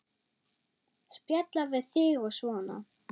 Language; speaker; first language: Icelandic; non-native, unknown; German